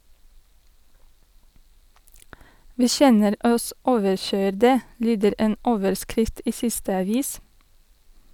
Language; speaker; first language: Norwegian; non-native, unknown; Russian